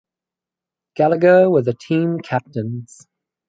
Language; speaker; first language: English; native; English